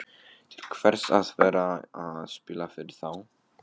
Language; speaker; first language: Icelandic; non-native, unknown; Polish